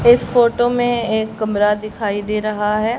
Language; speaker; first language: Hindi; native; Hindi